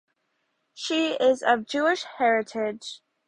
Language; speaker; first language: English; native; English